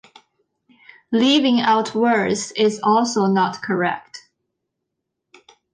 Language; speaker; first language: English; non-native, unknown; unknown